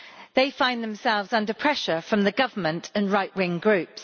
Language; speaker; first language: English; native; English